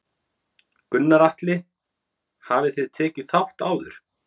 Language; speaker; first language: Icelandic; native; Icelandic